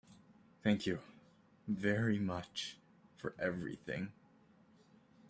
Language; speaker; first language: English; native; English